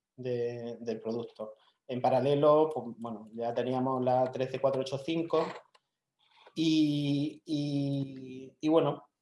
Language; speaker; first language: Spanish; native; Spanish